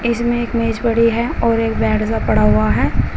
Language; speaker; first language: Hindi; native; Hindi